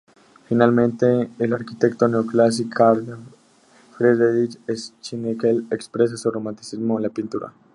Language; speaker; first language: Spanish; native; Spanish